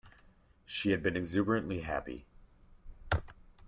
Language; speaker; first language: English; native; English